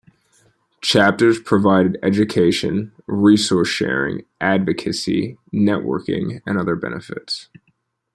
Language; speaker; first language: English; native; English